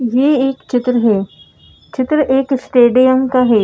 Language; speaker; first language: Hindi; native; Hindi